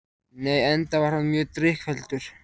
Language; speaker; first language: Icelandic; native; Icelandic